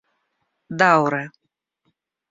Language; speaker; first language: Esperanto; non-native, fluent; Russian